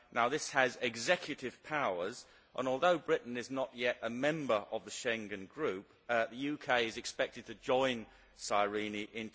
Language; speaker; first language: English; native; English